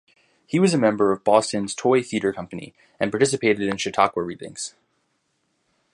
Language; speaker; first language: English; native; English